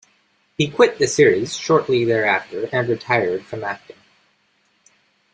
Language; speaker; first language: English; native; English